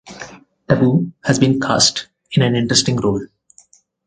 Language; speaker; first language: English; non-native, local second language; Telugu